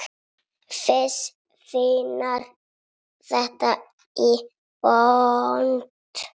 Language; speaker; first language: Icelandic; non-native, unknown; Italian